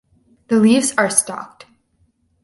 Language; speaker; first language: English; native; English